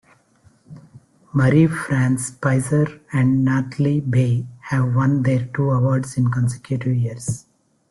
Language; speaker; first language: English; non-native, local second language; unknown